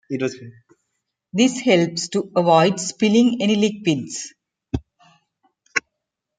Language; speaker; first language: English; non-native, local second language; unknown